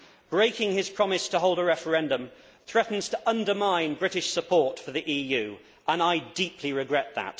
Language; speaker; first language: English; native; English